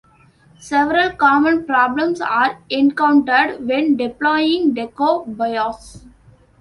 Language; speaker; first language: English; non-native, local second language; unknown